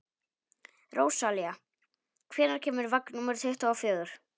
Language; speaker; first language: Icelandic; non-native, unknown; Polish